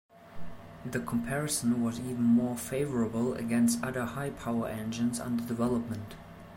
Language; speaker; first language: English; non-native, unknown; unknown